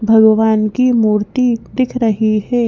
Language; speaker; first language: Hindi; native; Hindi